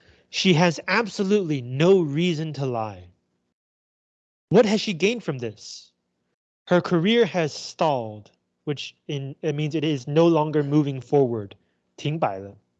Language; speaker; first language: English; non-native, fluent; Chinese